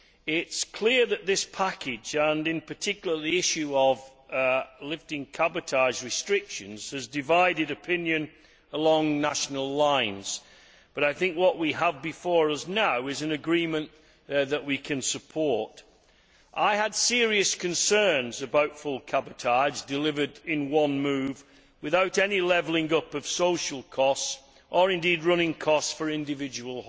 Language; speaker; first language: English; native; English